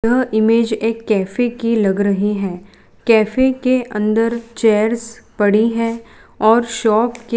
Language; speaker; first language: Hindi; non-native, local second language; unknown